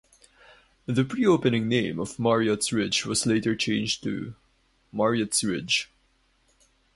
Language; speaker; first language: English; non-native, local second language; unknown